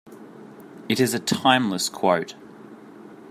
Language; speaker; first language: English; native; English